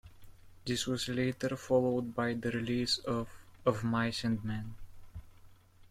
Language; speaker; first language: English; native; English